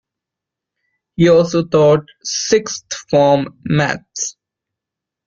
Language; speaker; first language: English; non-native, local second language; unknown